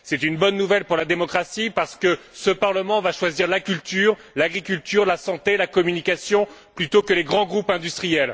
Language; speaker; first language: French; native; French